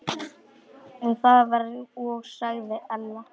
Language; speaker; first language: Icelandic; non-native, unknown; Polish